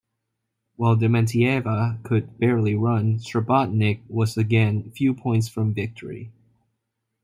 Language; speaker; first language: English; non-native, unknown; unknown